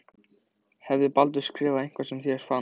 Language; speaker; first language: Icelandic; native; Icelandic